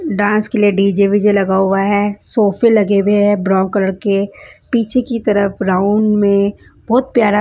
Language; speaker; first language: Hindi; non-native, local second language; Punjabi